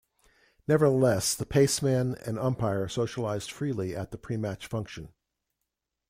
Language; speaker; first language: English; native; English